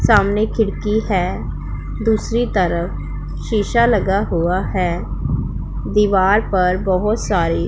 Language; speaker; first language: Hindi; non-native, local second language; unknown